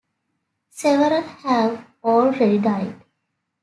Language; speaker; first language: English; native; English